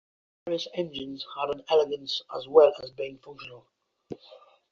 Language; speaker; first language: English; native; English